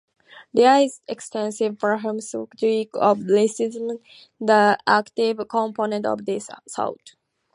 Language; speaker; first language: English; native; English